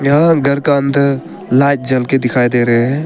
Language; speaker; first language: Hindi; non-native, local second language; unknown